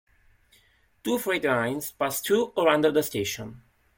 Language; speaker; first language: English; non-native, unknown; Italian